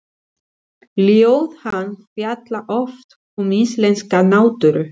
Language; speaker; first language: Icelandic; non-native, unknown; Spanish